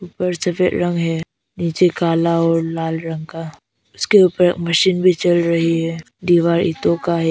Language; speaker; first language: Hindi; non-native, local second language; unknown